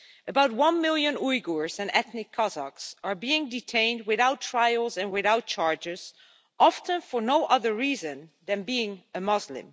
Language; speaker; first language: English; non-native, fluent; Dutch